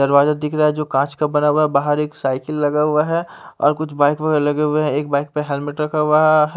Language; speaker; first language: Hindi; native; Hindi